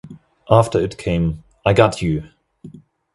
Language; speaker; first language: English; non-native, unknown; German